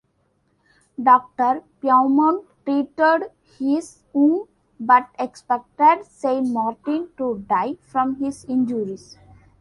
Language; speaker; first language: English; non-native, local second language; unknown